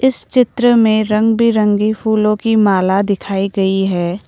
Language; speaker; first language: Hindi; non-native, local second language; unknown